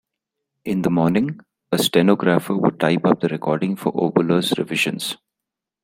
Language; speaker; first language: English; non-native, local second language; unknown